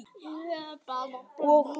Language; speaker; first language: Icelandic; native; Icelandic